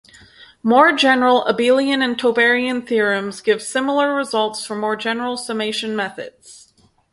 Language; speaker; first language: English; native; English